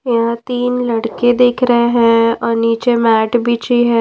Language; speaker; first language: Hindi; non-native, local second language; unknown